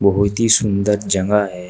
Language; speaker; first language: Hindi; native; Hindi